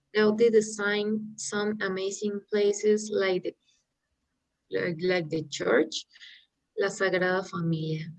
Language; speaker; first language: English; non-native, learner; Spanish